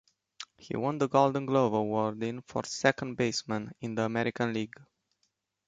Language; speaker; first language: English; non-native, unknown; Romanian